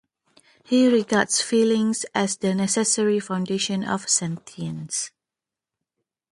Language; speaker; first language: English; non-native, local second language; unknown